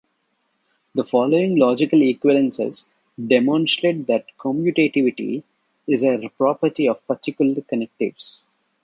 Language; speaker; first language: English; non-native, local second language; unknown